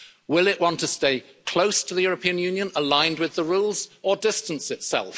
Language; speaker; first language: English; native; English